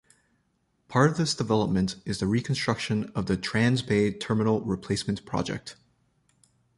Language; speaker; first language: English; native; English